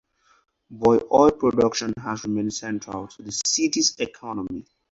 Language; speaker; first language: English; non-native, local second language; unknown